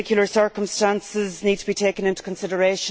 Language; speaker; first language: English; native; English